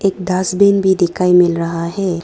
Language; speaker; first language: Hindi; non-native, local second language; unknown